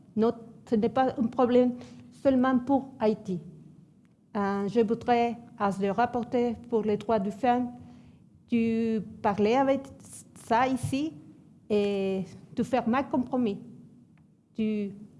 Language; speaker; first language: French; non-native, learner; Spanish